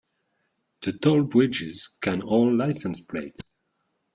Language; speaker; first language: English; non-native, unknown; French